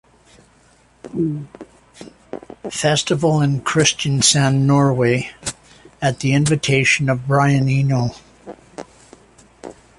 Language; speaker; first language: English; native; English